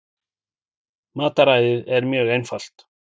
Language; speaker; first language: Icelandic; native; Icelandic